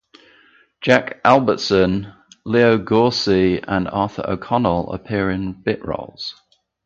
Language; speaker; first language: English; native; English